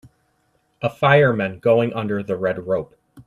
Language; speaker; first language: English; native; English